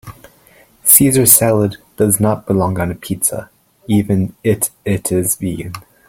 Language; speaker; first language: English; native; English